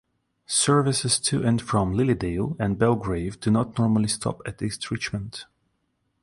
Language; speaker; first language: English; non-native, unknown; Russian